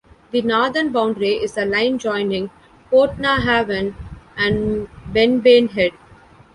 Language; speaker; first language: English; non-native, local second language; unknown